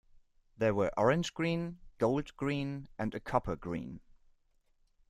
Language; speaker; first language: English; non-native, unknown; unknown